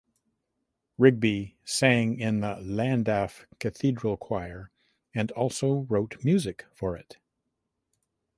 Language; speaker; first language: English; native; English